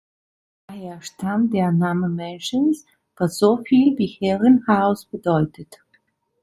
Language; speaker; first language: German; non-native, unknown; Italian